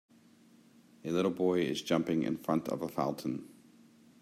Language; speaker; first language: English; native; English